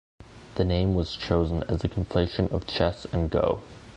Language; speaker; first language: English; native; English